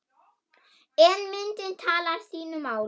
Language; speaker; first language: Icelandic; non-native, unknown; German